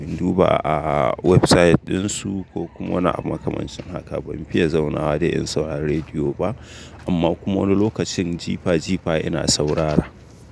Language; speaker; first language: Hausa; native; Hausa